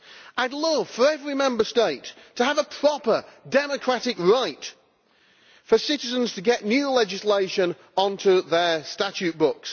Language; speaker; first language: English; native; English